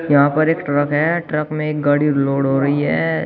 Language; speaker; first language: Hindi; native; Hindi